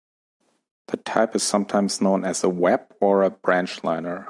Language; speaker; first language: English; non-native, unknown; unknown